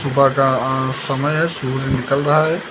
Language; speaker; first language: Hindi; native; Hindi